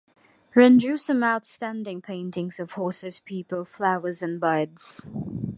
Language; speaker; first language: English; non-native, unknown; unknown